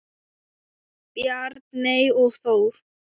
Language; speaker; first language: Icelandic; non-native, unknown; Thai